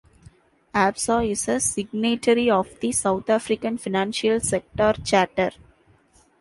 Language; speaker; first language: English; non-native, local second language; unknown